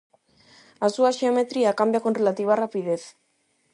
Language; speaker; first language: Galician; non-native, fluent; Spanish